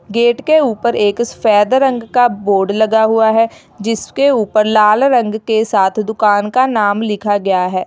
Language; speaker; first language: Hindi; native; Hindi